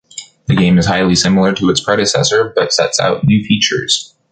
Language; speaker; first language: English; native; English